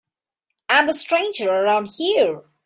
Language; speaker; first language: English; non-native, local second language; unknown